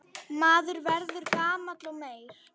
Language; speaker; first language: Icelandic; native; Icelandic